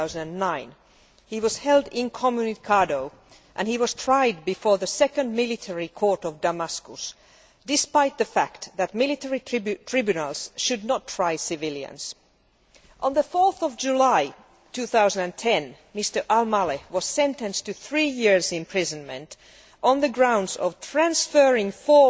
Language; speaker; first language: English; native; English